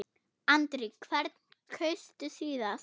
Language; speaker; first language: Icelandic; non-native, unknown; German